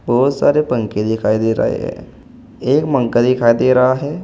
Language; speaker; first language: Hindi; native; Hindi